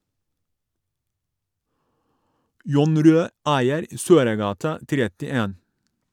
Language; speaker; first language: Norwegian; non-native, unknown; Turkish